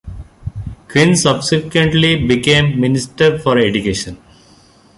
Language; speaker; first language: English; non-native, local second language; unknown